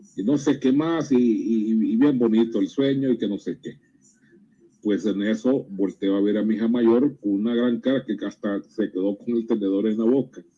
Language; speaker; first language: Spanish; native; Spanish